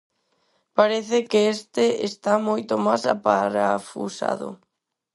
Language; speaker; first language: Galician; non-native, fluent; Spanish